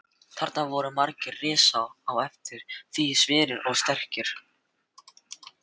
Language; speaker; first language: Icelandic; non-native, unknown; Filipino